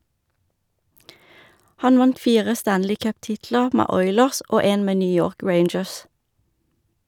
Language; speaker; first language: Norwegian; native; Norwegian